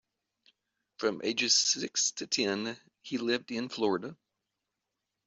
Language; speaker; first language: English; native; English